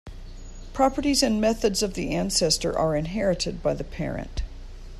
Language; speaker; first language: English; native; English